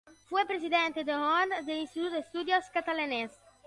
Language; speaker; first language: Spanish; non-native, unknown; Italian